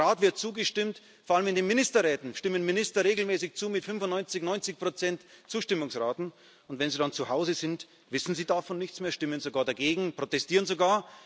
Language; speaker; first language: German; native; German